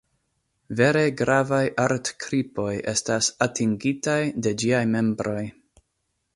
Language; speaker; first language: Esperanto; non-native, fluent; English